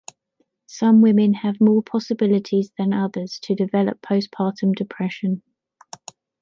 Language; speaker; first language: English; native; English